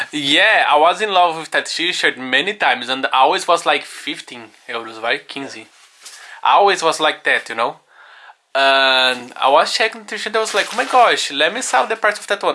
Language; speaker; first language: English; non-native, fluent; Portuguese